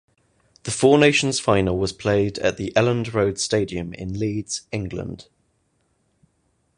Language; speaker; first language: English; native; English